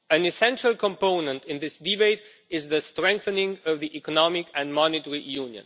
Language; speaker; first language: English; non-native, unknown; Romanian